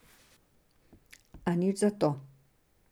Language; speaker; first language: Slovenian; non-native, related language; Serbian